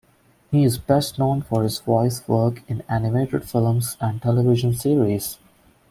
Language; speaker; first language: English; non-native, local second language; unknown